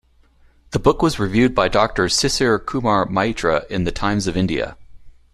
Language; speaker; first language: English; native; English